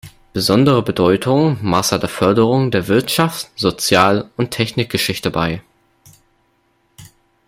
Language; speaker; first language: German; native; German